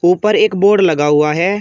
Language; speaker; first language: Hindi; native; Hindi